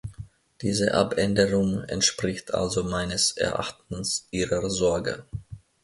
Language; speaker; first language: German; non-native, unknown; Finnish